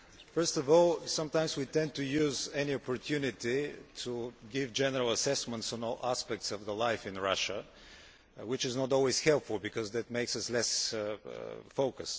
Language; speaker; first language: English; non-native, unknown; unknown